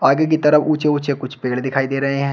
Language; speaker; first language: Hindi; native; Hindi